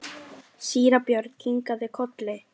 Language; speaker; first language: Icelandic; non-native, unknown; Lithuanian